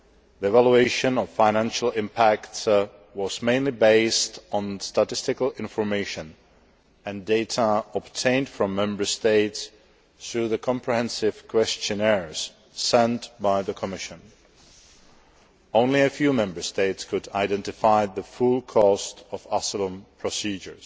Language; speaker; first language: English; non-native, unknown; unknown